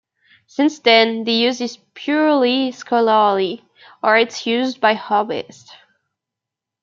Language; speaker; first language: English; native; English